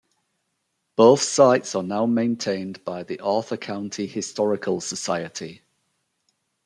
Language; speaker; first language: English; native; English